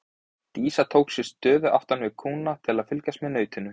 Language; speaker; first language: Icelandic; native; Icelandic